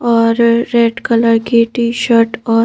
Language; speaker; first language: Hindi; native; Hindi